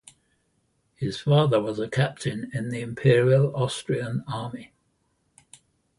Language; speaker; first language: English; native; English